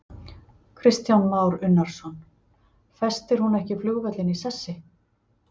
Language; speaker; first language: Icelandic; native; Icelandic